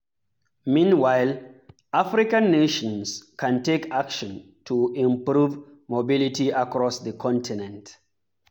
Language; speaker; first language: English; non-native, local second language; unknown